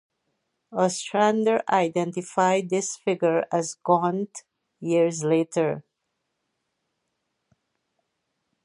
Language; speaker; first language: English; native; English